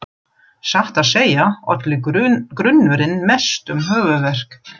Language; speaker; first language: Icelandic; non-native, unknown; German